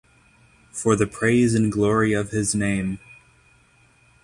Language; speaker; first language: English; native; English